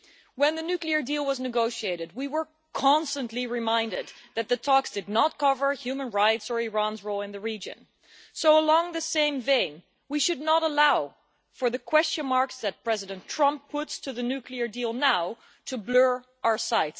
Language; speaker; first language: English; non-native, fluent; Dutch